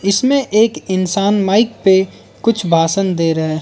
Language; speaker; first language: Hindi; early bilingual, other home language; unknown